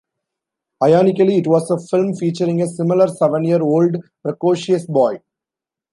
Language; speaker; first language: English; non-native, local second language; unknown